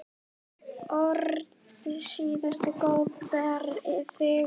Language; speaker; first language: Icelandic; native; Icelandic